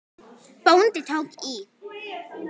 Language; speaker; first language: Icelandic; native; Icelandic